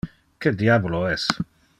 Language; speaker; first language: Interlingua; non-native, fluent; Dutch